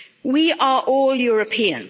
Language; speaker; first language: English; native; English